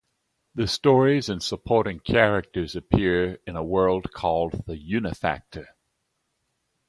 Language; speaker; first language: English; native; English